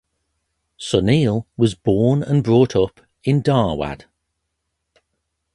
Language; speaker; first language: English; native; English